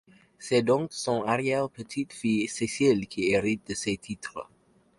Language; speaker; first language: French; non-native, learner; English